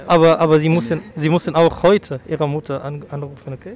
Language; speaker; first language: German; non-native, learner; Arabic